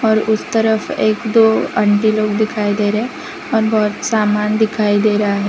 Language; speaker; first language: Hindi; non-native, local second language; Gujarati